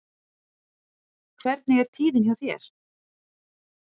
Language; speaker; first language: Icelandic; native; Icelandic